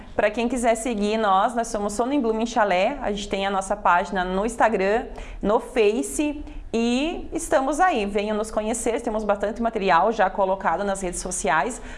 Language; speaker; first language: Portuguese; native; Portuguese